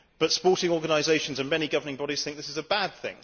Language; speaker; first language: English; native; English